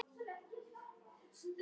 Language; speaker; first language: Icelandic; non-native, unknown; Polish